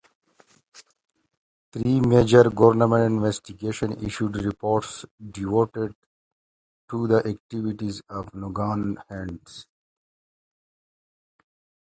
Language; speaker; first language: English; native; English